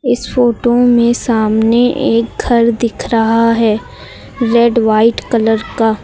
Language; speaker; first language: Hindi; native; Hindi